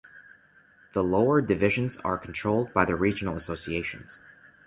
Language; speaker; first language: English; native; English